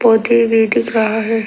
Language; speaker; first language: Hindi; early bilingual, other home language; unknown